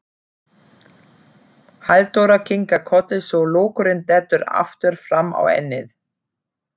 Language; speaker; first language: Icelandic; non-native, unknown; German